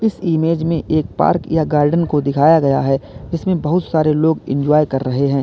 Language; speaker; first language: Hindi; native; Hindi